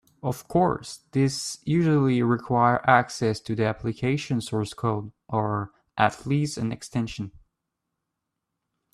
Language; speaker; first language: English; native; English